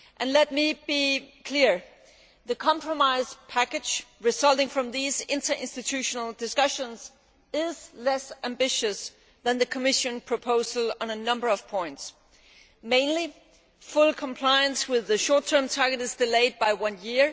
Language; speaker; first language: English; non-native, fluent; Danish